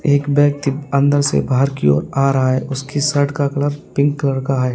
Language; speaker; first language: Hindi; native; Hindi